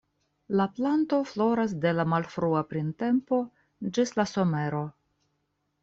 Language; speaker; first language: Esperanto; non-native, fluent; Russian